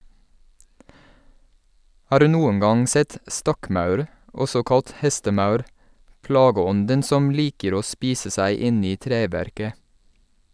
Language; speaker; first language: Norwegian; non-native, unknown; English